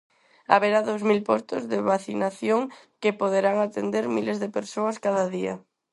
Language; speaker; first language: Galician; non-native, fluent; Spanish